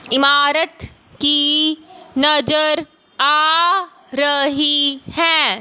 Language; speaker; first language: Hindi; non-native, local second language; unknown